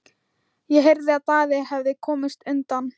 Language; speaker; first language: Icelandic; non-native, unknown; Thai